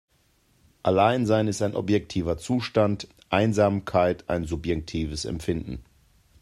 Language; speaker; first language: German; native; German